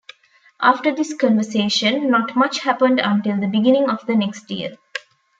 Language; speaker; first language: English; non-native, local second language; Tamil